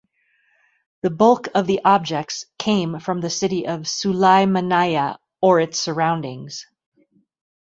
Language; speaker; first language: English; native; English